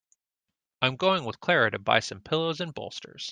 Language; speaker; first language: English; native; English